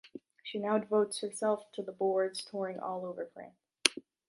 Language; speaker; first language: English; native; English